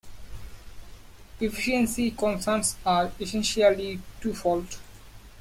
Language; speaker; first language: English; non-native, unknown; Bangla